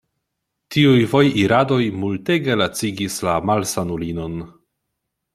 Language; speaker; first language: Esperanto; non-native, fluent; Polish